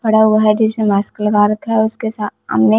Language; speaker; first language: Hindi; non-native, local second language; Punjabi